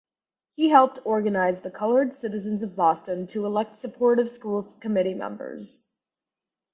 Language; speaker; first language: English; native; English